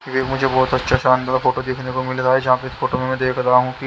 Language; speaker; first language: Hindi; native; Hindi